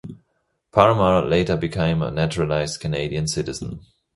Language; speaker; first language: English; non-native, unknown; German